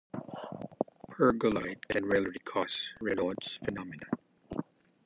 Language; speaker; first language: English; non-native, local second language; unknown